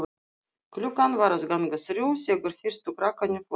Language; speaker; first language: Icelandic; non-native, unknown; Russian